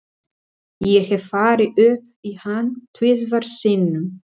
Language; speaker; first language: Icelandic; non-native, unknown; Spanish